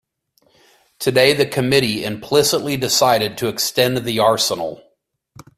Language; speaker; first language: English; native; English